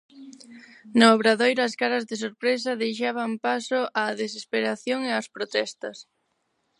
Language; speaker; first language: Galician; non-native, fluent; Spanish